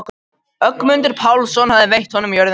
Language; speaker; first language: Icelandic; non-native, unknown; Macedonian